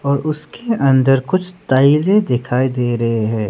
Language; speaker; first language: Hindi; early bilingual, other home language; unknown